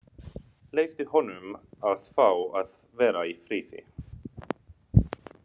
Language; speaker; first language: Icelandic; non-native, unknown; Finnish